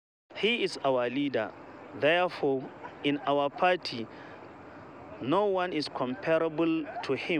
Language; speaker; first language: English; non-native, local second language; Hausa